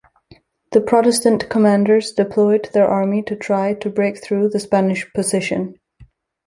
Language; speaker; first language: English; native; English